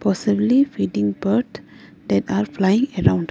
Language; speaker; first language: English; non-native, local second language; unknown